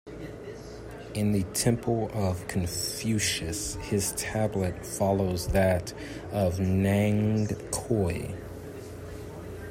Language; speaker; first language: English; native; English